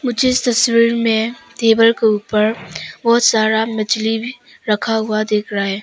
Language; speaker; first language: Hindi; non-native, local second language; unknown